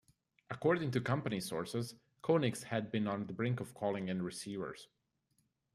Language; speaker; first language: English; native; English